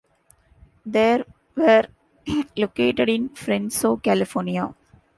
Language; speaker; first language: English; non-native, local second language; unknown